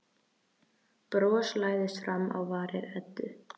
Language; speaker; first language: Icelandic; native; Icelandic